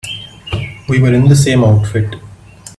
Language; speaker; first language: English; non-native, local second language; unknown